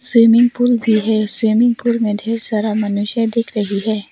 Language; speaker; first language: Hindi; non-native, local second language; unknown